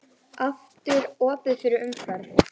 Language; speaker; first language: Icelandic; native; Icelandic